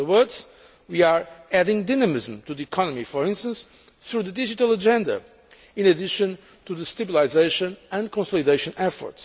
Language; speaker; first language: English; non-native, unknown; Portuguese